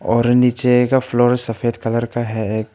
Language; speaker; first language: Hindi; early bilingual, other home language; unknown